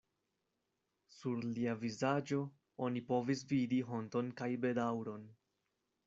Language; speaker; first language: Esperanto; non-native, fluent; Spanish